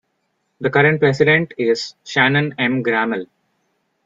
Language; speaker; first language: English; non-native, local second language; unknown